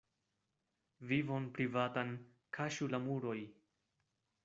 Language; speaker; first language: Esperanto; non-native, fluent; Spanish